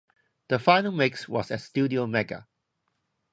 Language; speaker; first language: English; non-native, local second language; Cantonese